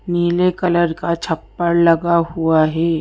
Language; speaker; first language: Hindi; native; Hindi